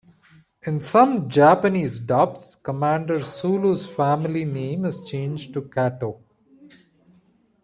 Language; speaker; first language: English; non-native, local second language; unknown